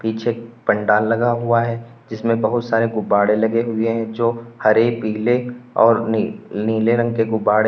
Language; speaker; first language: Hindi; native; Hindi